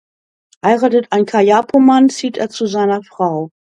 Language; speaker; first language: German; native; German